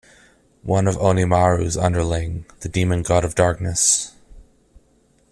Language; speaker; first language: English; native; English